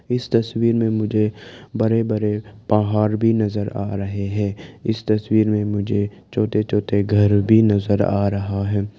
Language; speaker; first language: Hindi; non-native, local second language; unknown